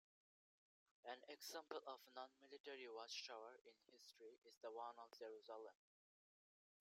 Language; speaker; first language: English; native; English